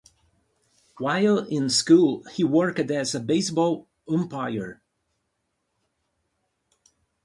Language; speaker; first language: English; non-native, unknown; Portuguese